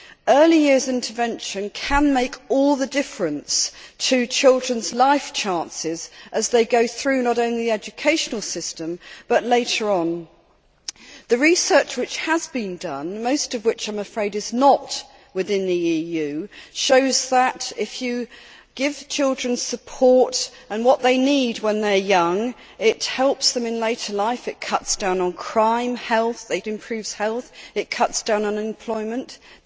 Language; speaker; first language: English; native; English